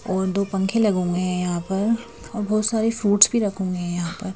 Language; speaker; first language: Hindi; native; Hindi